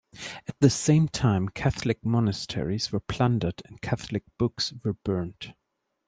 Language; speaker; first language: English; non-native, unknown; German